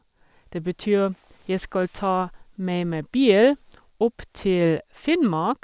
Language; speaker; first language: Norwegian; non-native, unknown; German